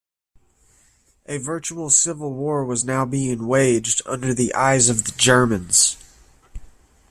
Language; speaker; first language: English; native; English